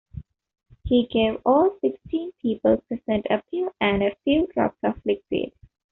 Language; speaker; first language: English; non-native, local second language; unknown